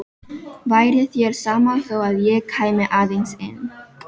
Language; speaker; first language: Icelandic; non-native, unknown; Filipino